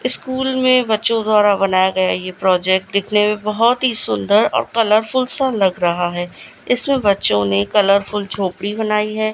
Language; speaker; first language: Hindi; non-native, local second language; Gujarati